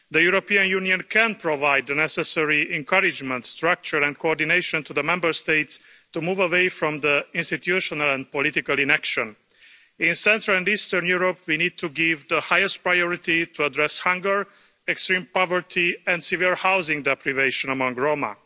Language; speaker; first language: English; non-native, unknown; Hungarian